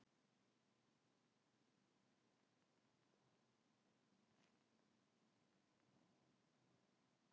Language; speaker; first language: Icelandic; native; Icelandic